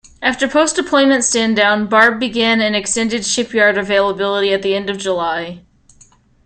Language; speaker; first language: English; native; English